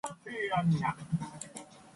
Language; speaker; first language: English; non-native, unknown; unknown